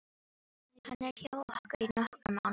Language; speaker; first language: Icelandic; non-native, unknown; Filipino